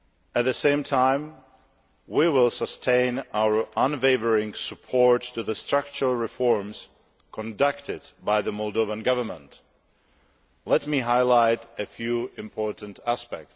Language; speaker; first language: English; non-native, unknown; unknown